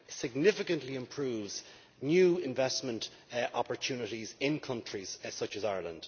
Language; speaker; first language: English; native; English